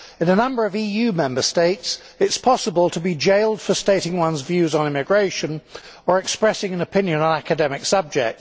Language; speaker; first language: English; native; English